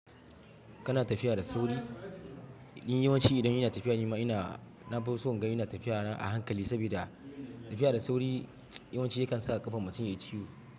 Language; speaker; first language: Hausa; non-native, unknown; Yoruba